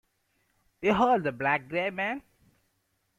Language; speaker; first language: English; non-native, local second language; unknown